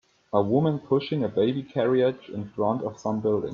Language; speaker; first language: English; native; English